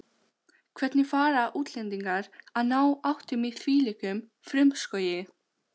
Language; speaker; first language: Icelandic; non-native, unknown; Albanian